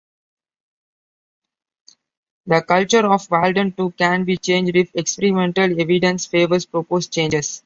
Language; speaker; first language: English; non-native, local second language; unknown